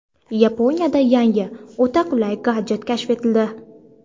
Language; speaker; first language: Uzbek; non-native, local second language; Kara-Kalpak